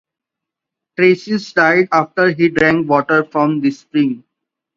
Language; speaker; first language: English; non-native, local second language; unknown